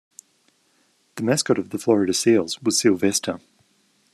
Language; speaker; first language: English; native; English